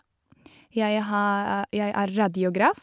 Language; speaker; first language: Norwegian; non-native, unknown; Polish